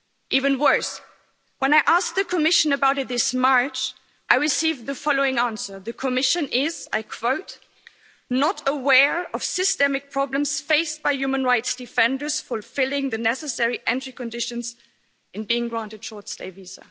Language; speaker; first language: English; non-native, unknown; German